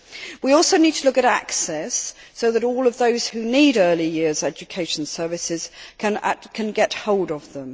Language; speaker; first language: English; native; English